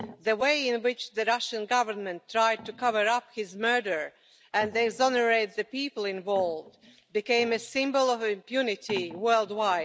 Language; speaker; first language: English; non-native, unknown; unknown